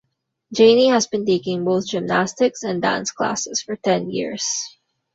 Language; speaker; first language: English; non-native, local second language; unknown